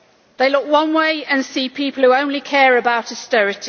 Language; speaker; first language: English; native; English